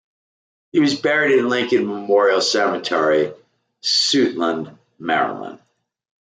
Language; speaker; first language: English; native; English